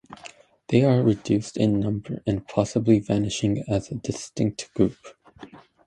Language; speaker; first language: English; native; English